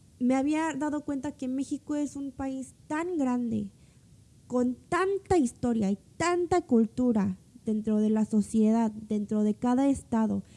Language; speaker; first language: Spanish; early bilingual, other home language; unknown